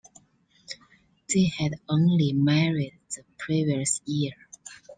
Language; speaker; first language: English; non-native, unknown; Chinese